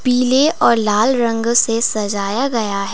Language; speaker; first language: Hindi; non-native, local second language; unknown